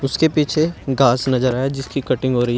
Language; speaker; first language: Hindi; native; Hindi